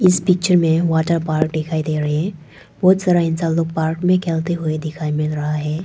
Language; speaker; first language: Hindi; non-native, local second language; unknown